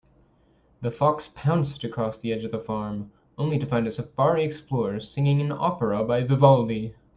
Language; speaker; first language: English; native; English